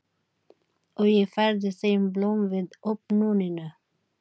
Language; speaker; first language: Icelandic; non-native, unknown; Filipino